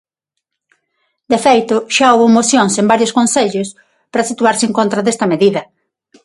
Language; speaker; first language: Galician; non-native, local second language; Spanish